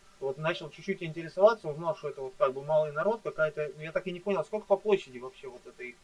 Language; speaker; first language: Russian; native; Russian